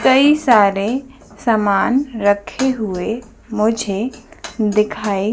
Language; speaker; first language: Hindi; native; Hindi